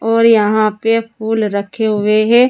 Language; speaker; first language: Hindi; native; Hindi